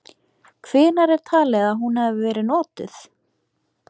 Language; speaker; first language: Icelandic; native; Icelandic